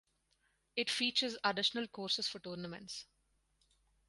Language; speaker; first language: English; non-native, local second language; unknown